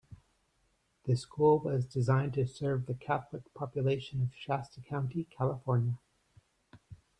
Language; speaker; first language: English; native; English